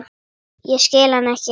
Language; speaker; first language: Icelandic; native; Icelandic